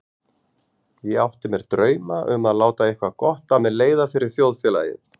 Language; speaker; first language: Icelandic; native; Icelandic